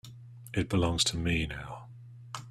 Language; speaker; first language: English; native; English